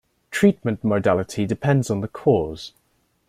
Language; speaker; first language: English; native; English